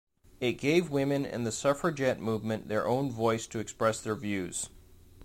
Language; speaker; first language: English; native; English